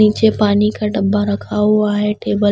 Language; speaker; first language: Hindi; non-native, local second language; Punjabi